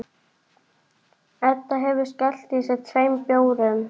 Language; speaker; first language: Icelandic; native; Icelandic